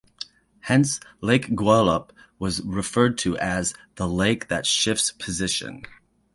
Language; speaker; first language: English; native; English